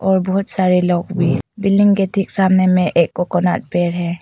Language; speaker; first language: Hindi; non-native, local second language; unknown